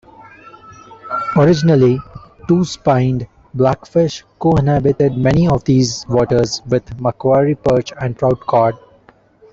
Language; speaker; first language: English; non-native, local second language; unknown